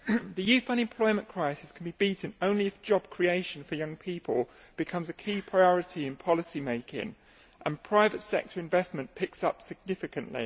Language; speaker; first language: English; native; English